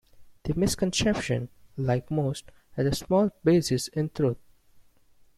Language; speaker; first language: English; non-native, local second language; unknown